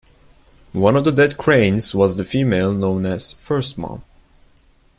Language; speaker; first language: English; non-native, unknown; Turkish